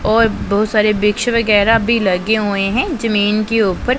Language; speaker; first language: Hindi; non-native, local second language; Punjabi